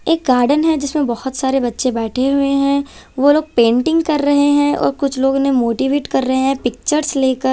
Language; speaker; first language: Hindi; non-native, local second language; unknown